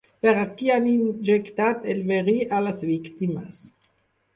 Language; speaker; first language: Catalan; non-native, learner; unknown